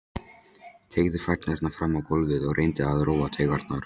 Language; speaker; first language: Icelandic; non-native, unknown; Polish